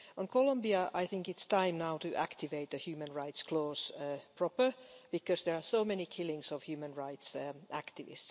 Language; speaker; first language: English; non-native, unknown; Finnish